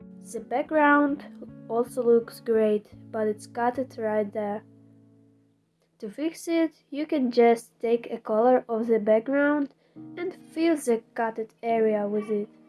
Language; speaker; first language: English; non-native, learner; Russian